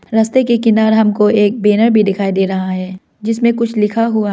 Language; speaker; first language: Hindi; non-native, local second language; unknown